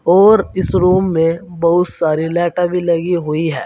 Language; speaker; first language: Hindi; native; Hindi